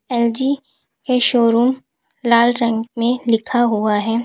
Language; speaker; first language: Hindi; native; Hindi